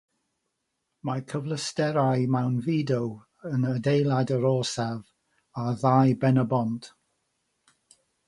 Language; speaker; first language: Welsh; non-native, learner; English